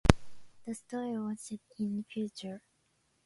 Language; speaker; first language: English; non-native, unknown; Japanese